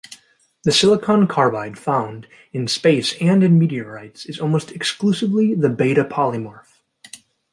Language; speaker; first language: English; native; English